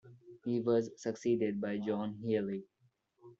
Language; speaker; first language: English; non-native, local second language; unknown